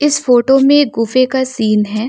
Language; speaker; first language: Hindi; non-native, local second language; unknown